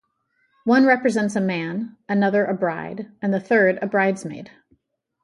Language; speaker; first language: English; native; English